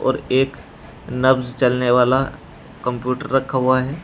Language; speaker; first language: Hindi; native; Hindi